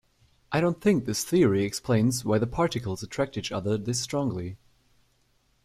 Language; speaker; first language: English; non-native, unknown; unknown